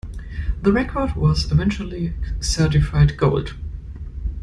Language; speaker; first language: English; non-native, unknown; German